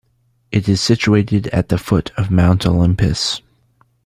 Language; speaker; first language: English; native; English